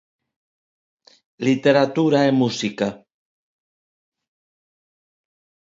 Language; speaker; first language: Galician; non-native, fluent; Spanish